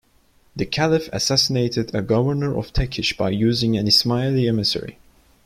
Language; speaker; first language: English; non-native, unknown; Turkish